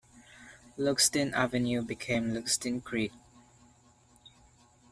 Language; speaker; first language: English; non-native, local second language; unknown